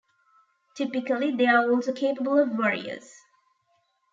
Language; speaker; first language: English; non-native, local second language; Tamil